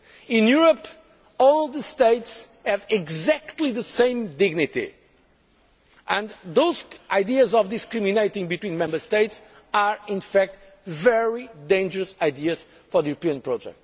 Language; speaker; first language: English; non-native, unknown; Portuguese